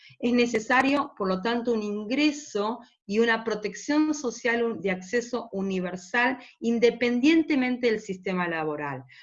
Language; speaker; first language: Spanish; native; Spanish